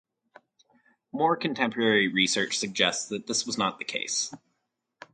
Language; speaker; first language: English; native; English